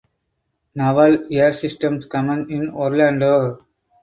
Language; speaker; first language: English; non-native, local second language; Tamil